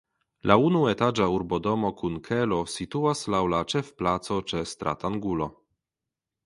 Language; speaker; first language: Esperanto; non-native, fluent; Polish